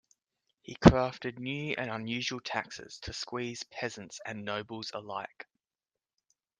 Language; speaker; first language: English; native; English